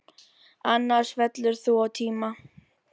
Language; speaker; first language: Icelandic; non-native, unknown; Filipino